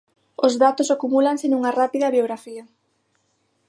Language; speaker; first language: Galician; non-native, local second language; Spanish